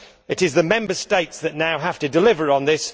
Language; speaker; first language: English; native; English